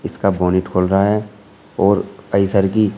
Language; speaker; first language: Hindi; native; Hindi